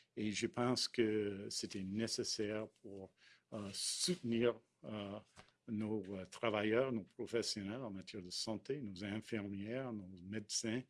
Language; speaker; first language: French; non-native, fluent; English